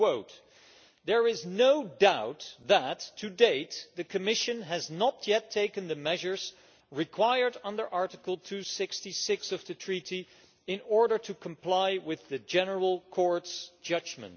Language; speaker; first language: English; non-native, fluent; Dutch